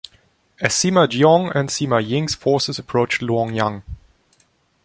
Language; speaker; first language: English; non-native, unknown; German